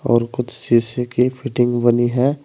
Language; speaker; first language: Hindi; native; Hindi